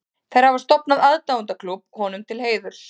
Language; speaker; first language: Icelandic; native; Icelandic